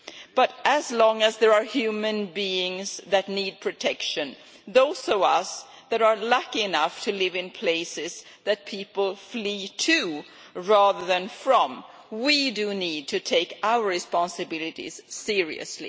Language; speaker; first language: English; non-native, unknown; Swedish